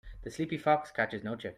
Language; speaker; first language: English; native; English